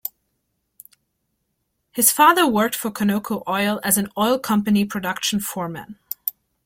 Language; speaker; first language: English; native; English